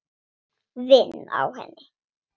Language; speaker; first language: Icelandic; non-native, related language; Swedish